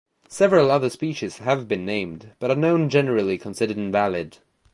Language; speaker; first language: English; native; English